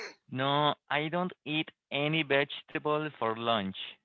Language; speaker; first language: English; non-native, learner; Spanish